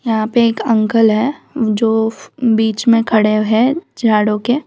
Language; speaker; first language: Hindi; non-native, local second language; Gujarati